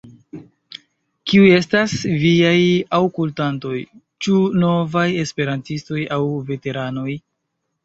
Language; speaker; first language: Esperanto; non-native, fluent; Chinese